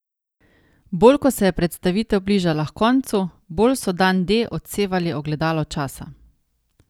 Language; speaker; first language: Slovenian; native; Slovenian